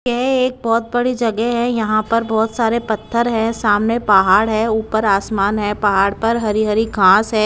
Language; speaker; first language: Hindi; non-native, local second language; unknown